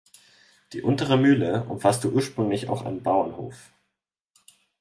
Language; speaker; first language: German; native; German